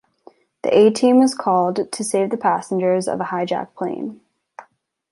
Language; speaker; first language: English; native; English